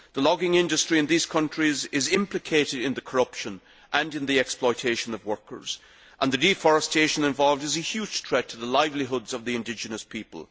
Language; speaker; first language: English; native; English